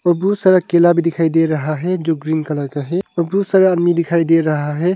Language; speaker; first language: Hindi; early bilingual, other home language; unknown